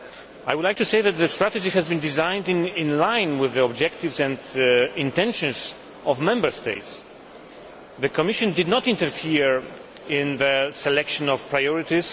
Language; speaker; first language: English; non-native, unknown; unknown